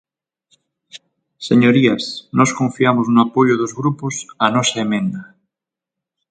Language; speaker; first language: Galician; native; Galician